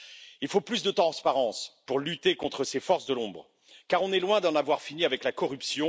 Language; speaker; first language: French; native; French